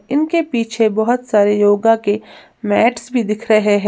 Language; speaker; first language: Hindi; native; Hindi